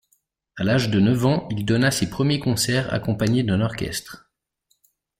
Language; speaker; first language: French; native; French